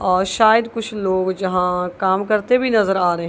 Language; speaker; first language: Hindi; non-native, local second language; Punjabi